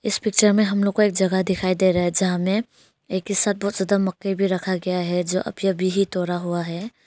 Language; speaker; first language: Hindi; non-native, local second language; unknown